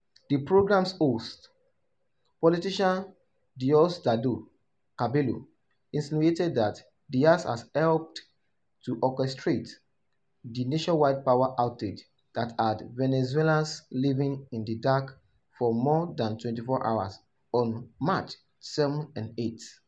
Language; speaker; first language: English; non-native, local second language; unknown